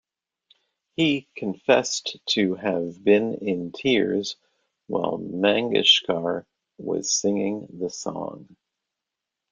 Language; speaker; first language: English; native; English